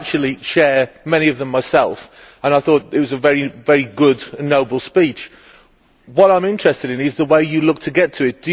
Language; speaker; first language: English; native; English